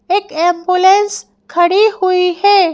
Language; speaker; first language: Hindi; native; Hindi